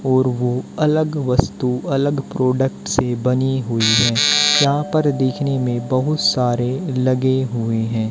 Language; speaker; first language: Hindi; native; Hindi